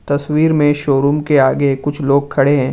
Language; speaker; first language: Hindi; non-native, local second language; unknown